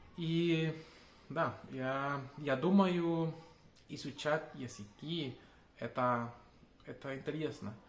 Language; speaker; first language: Russian; non-native, learner; Spanish